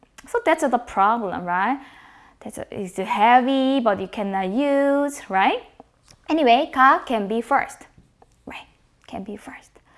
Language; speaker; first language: English; non-native, fluent; Korean